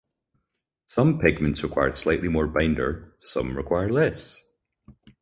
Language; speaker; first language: English; native; English